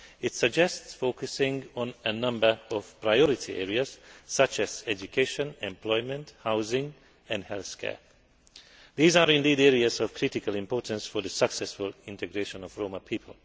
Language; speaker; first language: English; non-native, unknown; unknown